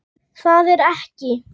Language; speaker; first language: Icelandic; native; Icelandic